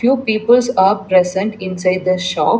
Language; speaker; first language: English; non-native, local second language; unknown